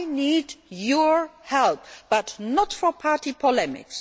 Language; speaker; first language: English; non-native, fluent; Luxembourgish